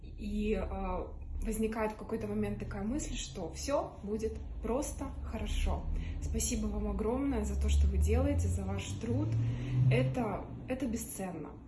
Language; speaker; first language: Russian; native; Russian